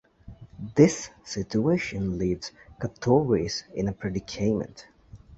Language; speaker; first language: English; native; English